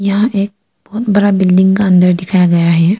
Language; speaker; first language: Hindi; early bilingual, other home language; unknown